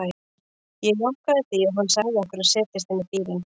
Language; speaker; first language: Icelandic; native; Icelandic